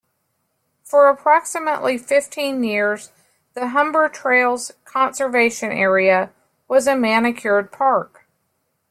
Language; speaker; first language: English; native; English